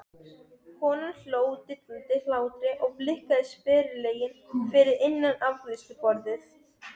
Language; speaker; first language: Icelandic; non-native, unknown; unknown